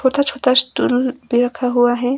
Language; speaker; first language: Hindi; non-native, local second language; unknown